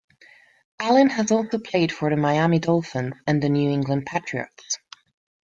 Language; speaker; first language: English; non-native, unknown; Spanish